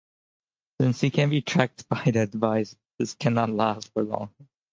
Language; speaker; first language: English; native; English